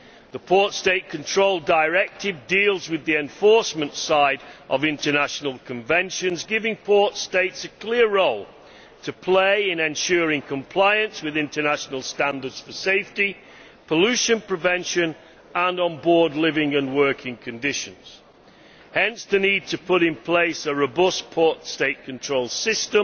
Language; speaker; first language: English; native; English